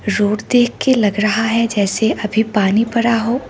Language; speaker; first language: Hindi; non-native, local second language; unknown